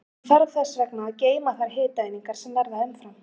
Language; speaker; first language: Icelandic; native; Icelandic